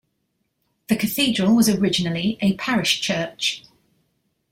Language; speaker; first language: English; native; English